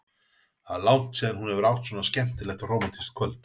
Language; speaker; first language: Icelandic; native; Icelandic